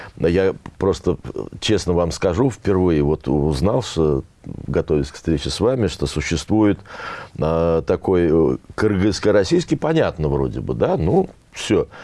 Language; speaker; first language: Russian; native; Russian